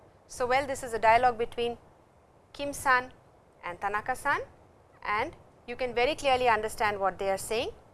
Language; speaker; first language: English; non-native, local second language; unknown